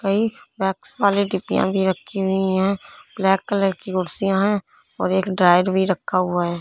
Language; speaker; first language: Hindi; non-native, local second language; Punjabi